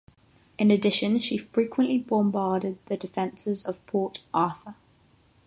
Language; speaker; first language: English; non-native, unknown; Catalan